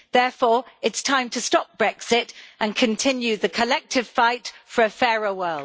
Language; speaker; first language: English; native; English